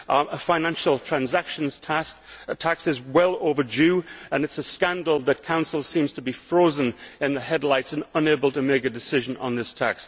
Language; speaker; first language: English; native; English